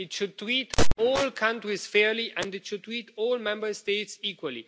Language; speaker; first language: English; non-native, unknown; Romanian